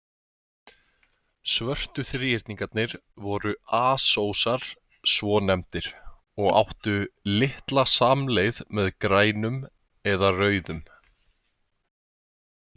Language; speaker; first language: Icelandic; native; Icelandic